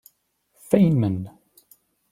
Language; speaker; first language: English; native; English